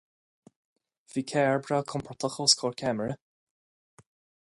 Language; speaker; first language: Irish; non-native, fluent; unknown